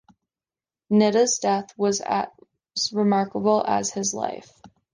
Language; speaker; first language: English; native; English